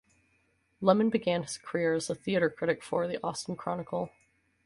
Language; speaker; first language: English; native; English